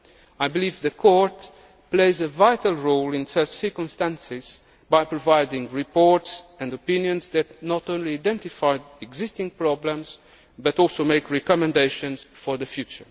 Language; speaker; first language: English; non-native, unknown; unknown